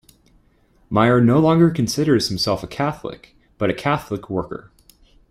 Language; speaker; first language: English; native; English